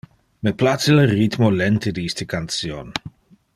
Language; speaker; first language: Interlingua; non-native, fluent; Dutch